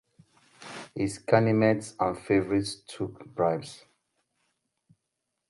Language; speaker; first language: English; non-native, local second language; Yoruba